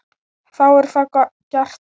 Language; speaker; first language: Icelandic; non-native, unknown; Thai